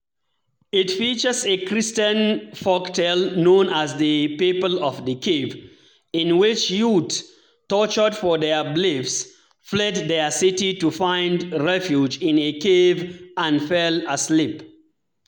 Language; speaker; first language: English; non-native, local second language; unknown